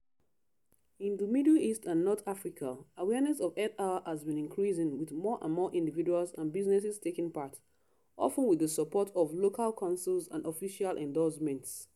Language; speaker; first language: English; non-native, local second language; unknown